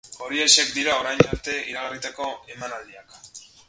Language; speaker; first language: Basque; native; Basque